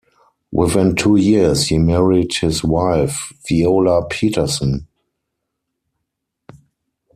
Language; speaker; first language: English; non-native, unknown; German